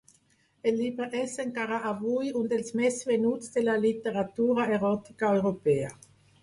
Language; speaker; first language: Catalan; non-native, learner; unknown